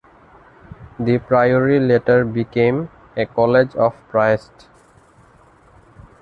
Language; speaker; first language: English; non-native, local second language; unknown